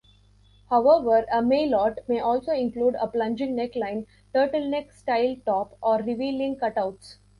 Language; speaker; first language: English; non-native, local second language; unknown